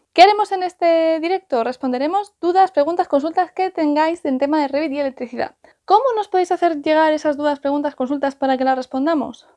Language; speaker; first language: Spanish; native; Spanish